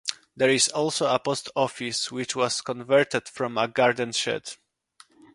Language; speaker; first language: English; non-native, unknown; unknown